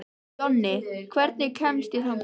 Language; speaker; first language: Icelandic; native; Icelandic